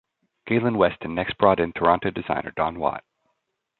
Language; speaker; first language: English; native; English